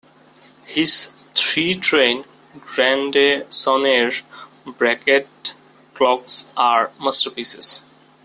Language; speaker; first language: English; non-native, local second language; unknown